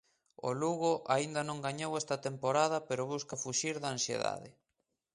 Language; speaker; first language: Galician; native; Galician